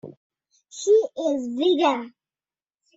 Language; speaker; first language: English; non-native, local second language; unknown